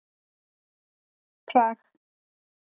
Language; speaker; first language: Icelandic; native; Icelandic